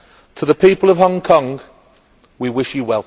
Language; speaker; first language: English; native; English